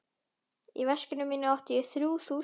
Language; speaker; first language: Icelandic; native; Icelandic